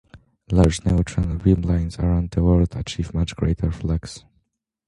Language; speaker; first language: English; non-native, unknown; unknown